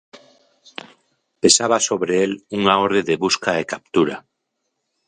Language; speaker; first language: Galician; native; Galician